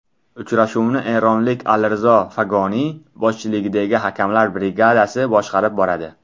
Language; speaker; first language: Uzbek; non-native, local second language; Tajik